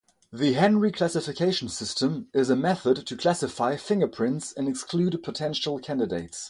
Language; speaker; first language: English; non-native, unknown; French